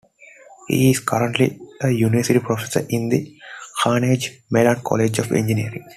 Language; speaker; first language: English; non-native, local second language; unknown